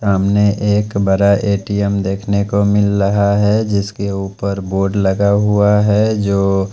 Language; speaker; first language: Hindi; non-native, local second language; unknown